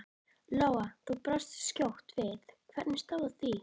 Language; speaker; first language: Icelandic; native; Icelandic